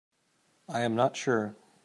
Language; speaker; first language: English; native; English